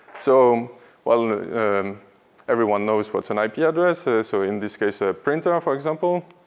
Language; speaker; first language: English; non-native, fluent; French